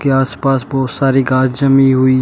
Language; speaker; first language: Hindi; native; Hindi